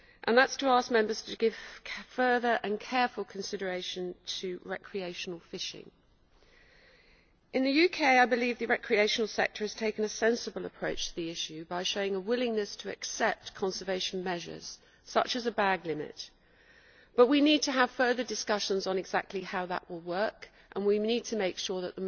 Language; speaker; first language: English; native; English